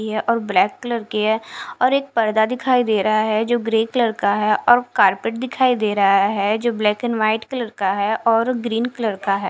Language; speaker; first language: Hindi; non-native, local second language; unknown